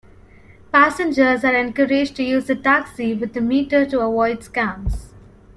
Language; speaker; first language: English; non-native, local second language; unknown